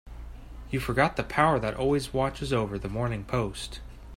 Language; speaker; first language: English; native; English